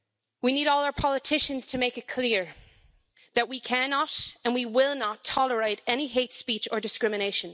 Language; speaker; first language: English; native; English